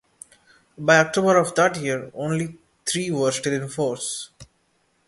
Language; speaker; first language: English; non-native, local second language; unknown